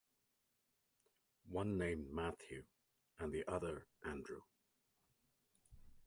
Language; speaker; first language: English; native; English